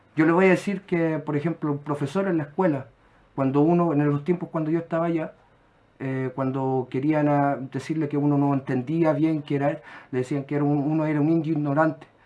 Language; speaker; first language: Spanish; native; Spanish